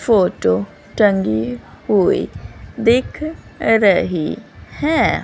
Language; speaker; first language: Hindi; native; Hindi